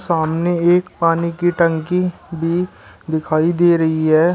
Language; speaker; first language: Hindi; native; Hindi